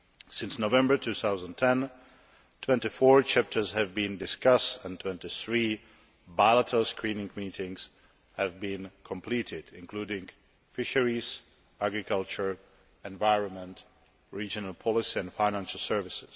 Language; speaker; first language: English; non-native, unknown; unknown